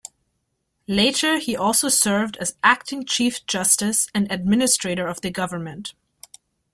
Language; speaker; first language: English; native; English